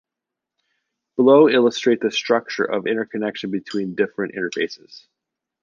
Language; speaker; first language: English; native; English